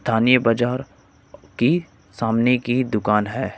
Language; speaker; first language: Hindi; native; Hindi